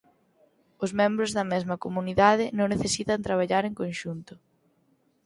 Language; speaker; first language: Galician; native; Galician